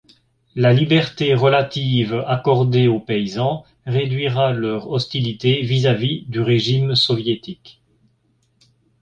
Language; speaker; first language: French; native; French